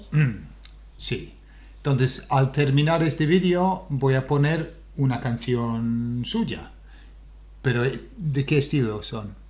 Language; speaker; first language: Spanish; non-native, fluent; English